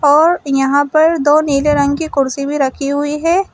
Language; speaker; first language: Hindi; native; Hindi